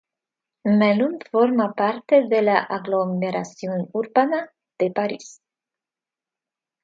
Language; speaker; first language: Spanish; non-native, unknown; Russian